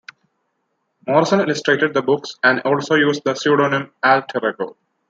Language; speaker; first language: English; non-native, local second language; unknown